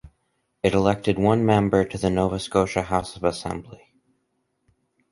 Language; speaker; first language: English; native; English